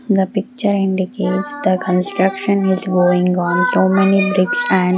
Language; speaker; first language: English; non-native, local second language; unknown